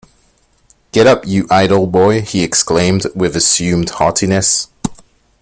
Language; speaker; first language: English; non-native, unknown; French